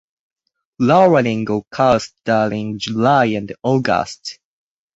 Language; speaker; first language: English; non-native, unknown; Japanese